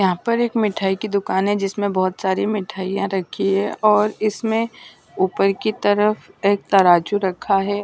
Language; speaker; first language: Hindi; non-native, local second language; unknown